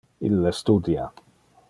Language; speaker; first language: Interlingua; non-native, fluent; Dutch